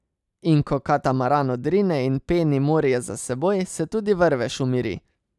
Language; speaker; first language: Slovenian; native; Slovenian